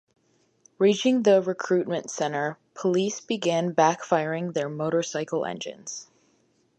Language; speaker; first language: English; native; English